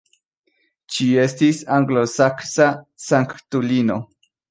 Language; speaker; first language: Esperanto; non-native, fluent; Spanish